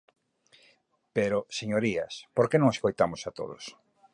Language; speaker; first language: Galician; native; Galician